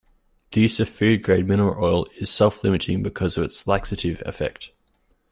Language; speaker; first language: English; native; English